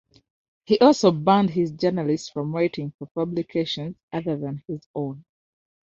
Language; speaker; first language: English; non-native, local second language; Ganda